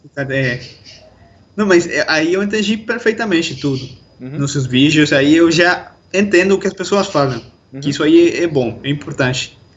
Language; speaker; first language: Portuguese; non-native, fluent; Spanish